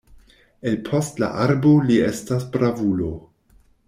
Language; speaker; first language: Esperanto; non-native, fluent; German